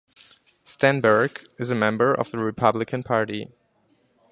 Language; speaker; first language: English; non-native, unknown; German